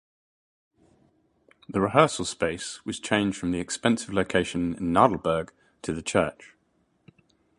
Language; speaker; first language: English; native; English